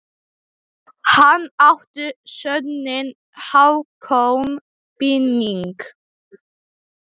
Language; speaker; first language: Icelandic; non-native, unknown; Polish